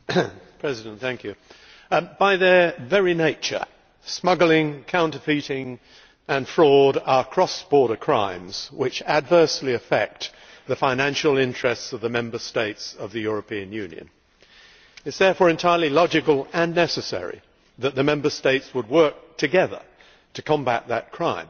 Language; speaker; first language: English; native; English